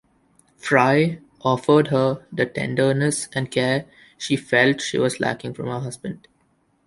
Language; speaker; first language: English; non-native, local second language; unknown